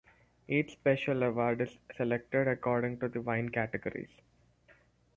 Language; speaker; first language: English; non-native, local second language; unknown